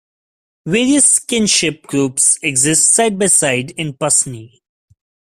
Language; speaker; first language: English; non-native, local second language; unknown